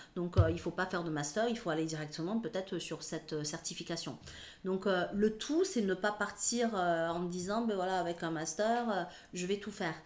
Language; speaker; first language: French; early bilingual, other home language; Chinese